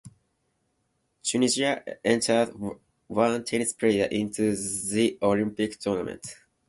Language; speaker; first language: English; non-native, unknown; Japanese